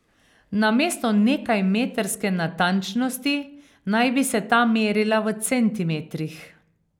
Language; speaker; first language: Slovenian; native; Slovenian